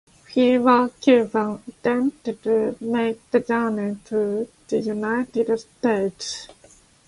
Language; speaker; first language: English; non-native, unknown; Japanese